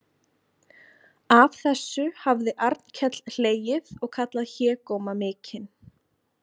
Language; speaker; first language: Icelandic; native; Icelandic